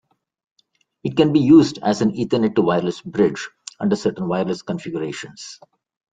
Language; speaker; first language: English; non-native, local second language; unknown